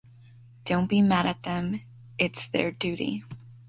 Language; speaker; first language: English; native; English